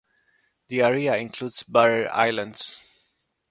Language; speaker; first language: English; non-native, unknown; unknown